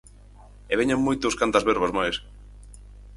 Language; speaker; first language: Galician; native; Galician